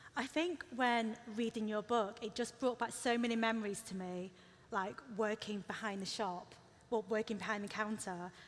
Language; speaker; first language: English; early bilingual, other home language; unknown